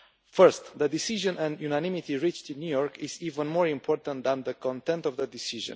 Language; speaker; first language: English; non-native, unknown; Romanian